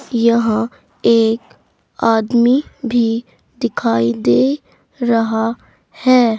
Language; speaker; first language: Hindi; native; Hindi